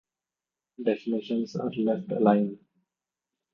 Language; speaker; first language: English; non-native, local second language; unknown